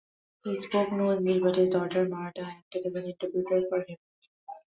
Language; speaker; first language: English; non-native, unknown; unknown